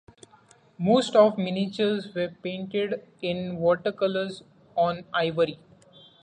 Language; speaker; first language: English; non-native, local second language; Marathi